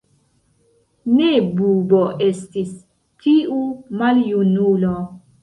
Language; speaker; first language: Esperanto; non-native, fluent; Central Kurdish